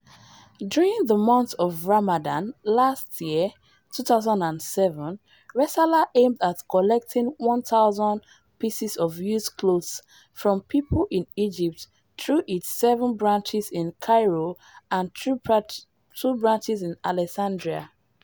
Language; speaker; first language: English; non-native, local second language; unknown